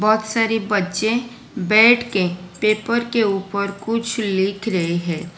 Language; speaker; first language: Hindi; non-native, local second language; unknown